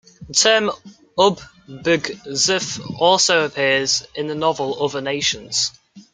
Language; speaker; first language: English; native; English